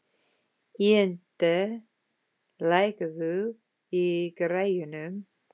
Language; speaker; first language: Icelandic; non-native, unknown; English